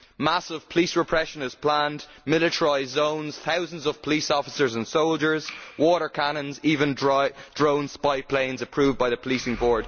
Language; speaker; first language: English; native; English